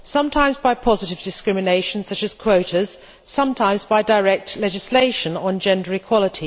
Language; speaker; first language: English; native; English